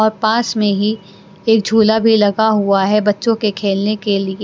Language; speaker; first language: Hindi; non-native, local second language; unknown